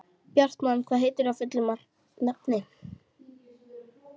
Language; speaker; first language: Icelandic; native; Icelandic